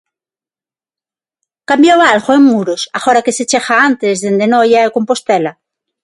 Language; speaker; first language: Galician; non-native, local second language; Spanish